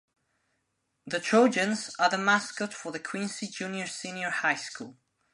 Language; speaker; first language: English; non-native, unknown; Spanish